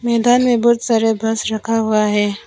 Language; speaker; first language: Hindi; non-native, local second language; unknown